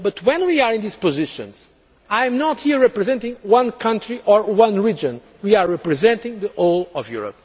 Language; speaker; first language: English; non-native, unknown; Portuguese